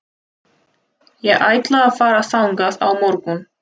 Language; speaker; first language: Icelandic; non-native, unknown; Russian